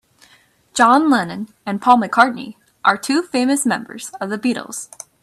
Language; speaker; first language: English; native; English